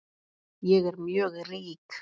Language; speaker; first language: Icelandic; native; Icelandic